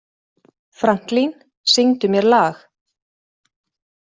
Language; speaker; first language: Icelandic; native; Icelandic